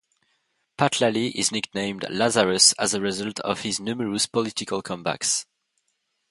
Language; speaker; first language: English; non-native, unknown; French